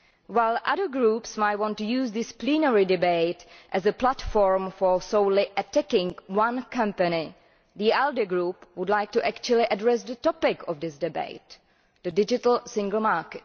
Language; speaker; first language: English; non-native, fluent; Czech